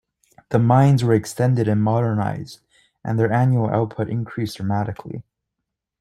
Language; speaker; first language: English; native; English